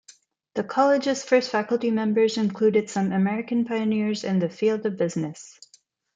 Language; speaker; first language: English; non-native, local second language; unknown